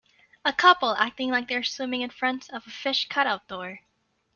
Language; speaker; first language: English; native; English